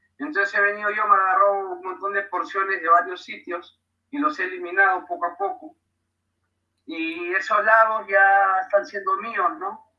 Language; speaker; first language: Spanish; native; Spanish